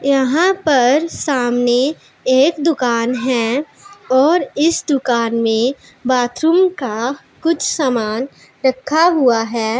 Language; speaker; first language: Hindi; non-native, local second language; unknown